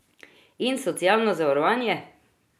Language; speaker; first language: Slovenian; non-native, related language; Croatian